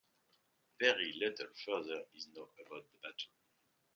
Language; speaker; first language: English; non-native, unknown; French